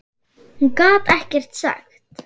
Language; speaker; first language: Icelandic; non-native, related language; Swedish